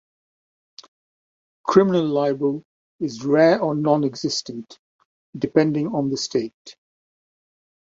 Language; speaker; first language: English; native; English